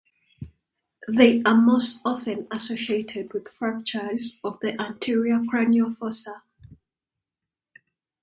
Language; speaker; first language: English; native; English